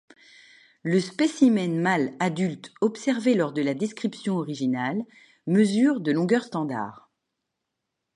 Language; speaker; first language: French; native; French